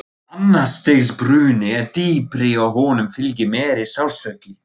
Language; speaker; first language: Icelandic; non-native, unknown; German